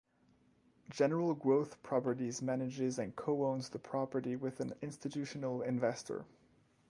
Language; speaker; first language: English; non-native, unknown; French